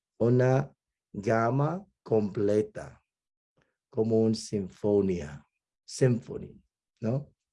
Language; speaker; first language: Spanish; non-native, fluent; Vietnamese